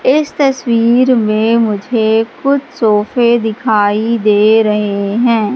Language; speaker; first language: Hindi; native; Hindi